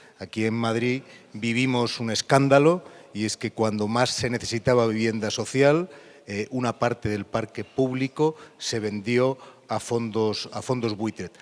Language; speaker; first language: Spanish; native; Spanish